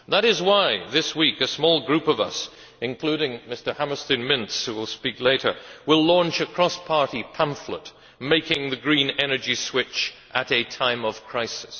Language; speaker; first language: English; native; English